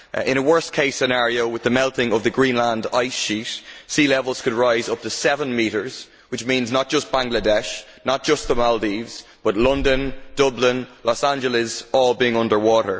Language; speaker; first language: English; native; English